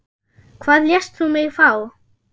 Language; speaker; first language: Icelandic; non-native, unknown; German